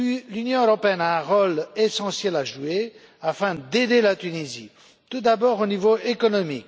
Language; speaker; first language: French; non-native, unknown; Romanian